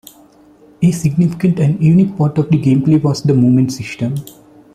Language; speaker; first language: English; non-native, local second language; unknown